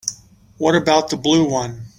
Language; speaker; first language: English; native; English